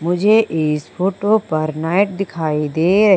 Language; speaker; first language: Hindi; native; Hindi